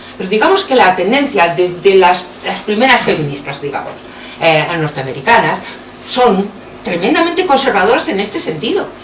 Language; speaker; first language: Spanish; native; Spanish